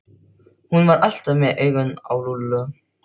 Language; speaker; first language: Icelandic; non-native, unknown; Filipino